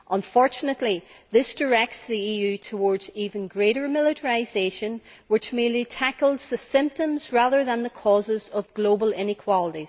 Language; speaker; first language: English; native; English